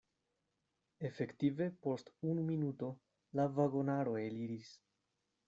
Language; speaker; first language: Esperanto; non-native, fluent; Spanish